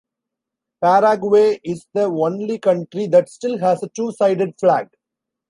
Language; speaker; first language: English; non-native, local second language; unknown